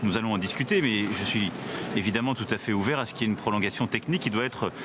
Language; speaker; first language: French; native; French